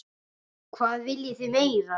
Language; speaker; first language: Icelandic; native; Icelandic